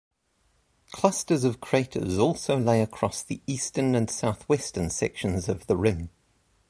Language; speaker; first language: English; native; English